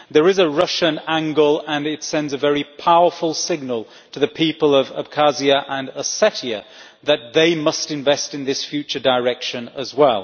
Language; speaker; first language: English; native; English